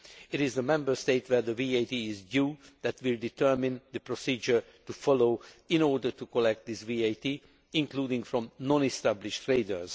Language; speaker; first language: English; non-native, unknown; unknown